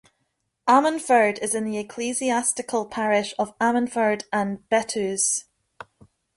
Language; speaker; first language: English; native; English